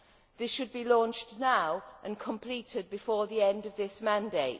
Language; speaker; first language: English; native; English